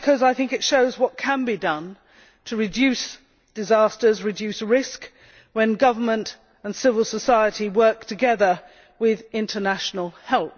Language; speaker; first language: English; native; English